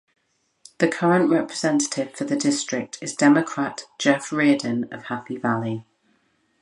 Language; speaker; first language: English; native; English